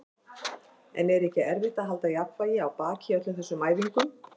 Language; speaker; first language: Icelandic; native; Icelandic